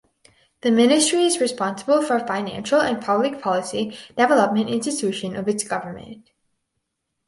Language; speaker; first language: English; native; English